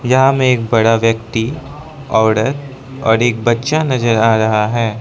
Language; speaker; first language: Hindi; non-native, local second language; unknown